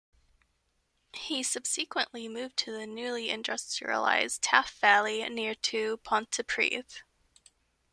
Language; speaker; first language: English; native; English